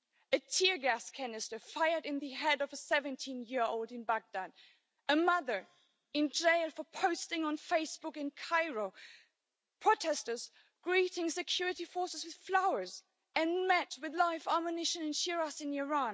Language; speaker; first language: English; non-native, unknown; German